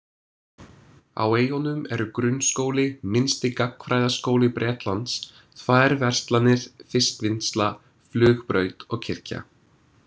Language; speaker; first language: Icelandic; non-native, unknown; English